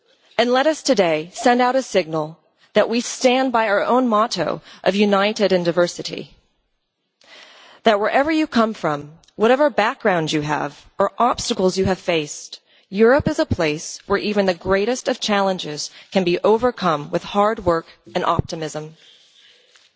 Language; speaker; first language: English; non-native, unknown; Dutch